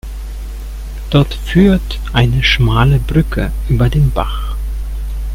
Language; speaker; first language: German; non-native, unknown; Polish